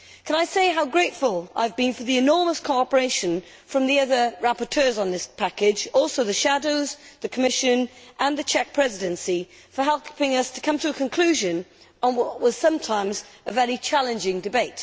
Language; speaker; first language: English; native; English